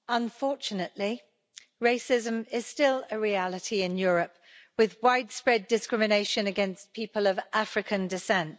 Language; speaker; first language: English; native; English